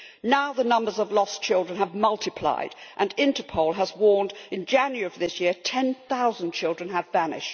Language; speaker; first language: English; native; English